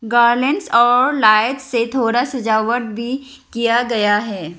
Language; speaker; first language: Hindi; non-native, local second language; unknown